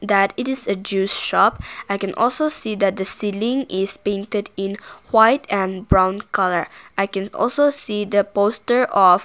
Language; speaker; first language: English; non-native, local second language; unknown